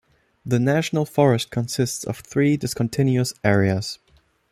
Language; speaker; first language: English; non-native, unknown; German